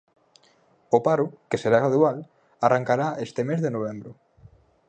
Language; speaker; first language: Galician; native; Galician